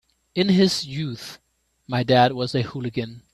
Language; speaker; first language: English; non-native, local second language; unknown